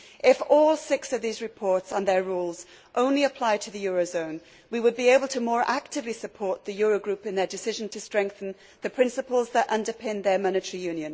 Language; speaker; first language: English; native; English